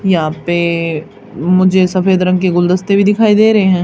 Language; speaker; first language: Hindi; native; Hindi